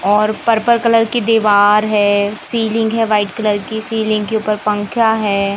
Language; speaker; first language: Hindi; native; Hindi